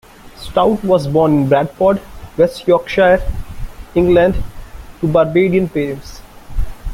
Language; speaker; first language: English; non-native, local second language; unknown